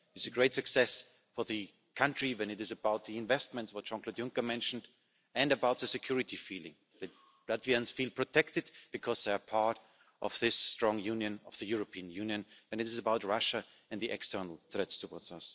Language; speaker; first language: English; non-native, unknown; German